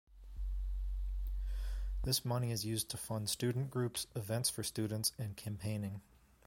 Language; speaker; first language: English; native; English